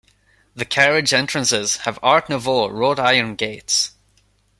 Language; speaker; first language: English; non-native, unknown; Swedish